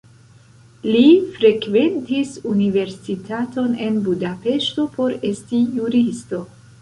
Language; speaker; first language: Esperanto; non-native, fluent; Central Kurdish